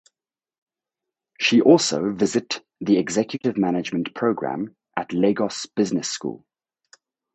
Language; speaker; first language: English; native; English